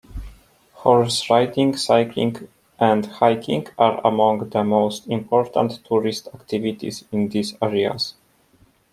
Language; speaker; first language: English; non-native, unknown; Polish